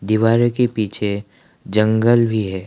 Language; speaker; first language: Hindi; non-native, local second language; Assamese